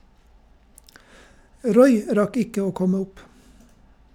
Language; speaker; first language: Norwegian; native; Norwegian